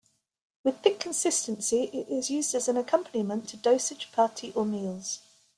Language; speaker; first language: English; native; English